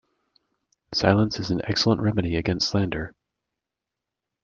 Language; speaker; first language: English; native; English